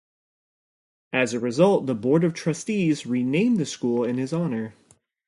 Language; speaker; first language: English; native; English